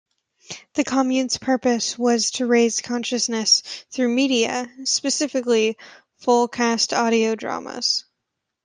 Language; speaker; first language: English; native; English